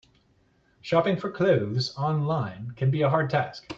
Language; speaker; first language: English; native; English